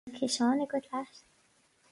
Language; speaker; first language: Irish; non-native, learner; English